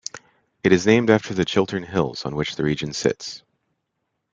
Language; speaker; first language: English; native; English